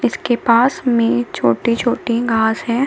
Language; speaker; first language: Hindi; native; Hindi